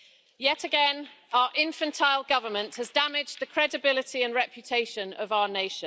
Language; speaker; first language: English; native; English